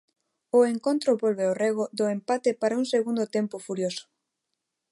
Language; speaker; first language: Galician; non-native, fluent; Spanish